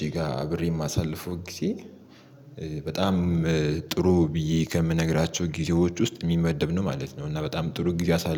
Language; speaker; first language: Amharic; native; Amharic